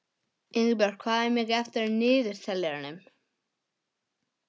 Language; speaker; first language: Icelandic; non-native, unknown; English